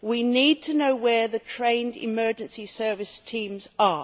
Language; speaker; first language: English; native; English